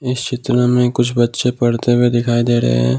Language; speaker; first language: Hindi; non-native, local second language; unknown